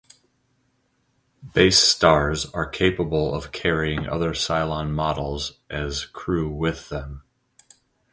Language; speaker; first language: English; native; English